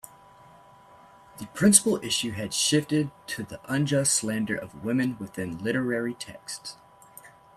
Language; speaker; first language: English; native; English